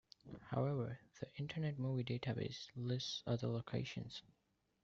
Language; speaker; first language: English; non-native, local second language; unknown